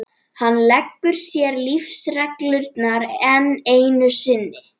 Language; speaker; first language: Icelandic; native; Icelandic